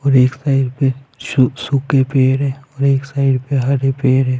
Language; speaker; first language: Hindi; non-native, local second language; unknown